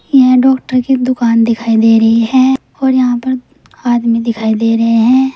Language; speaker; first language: Hindi; native; Hindi